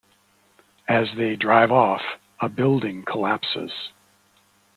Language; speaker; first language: English; native; English